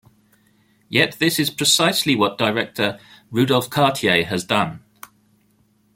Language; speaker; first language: English; native; English